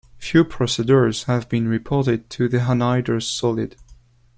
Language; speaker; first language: English; non-native, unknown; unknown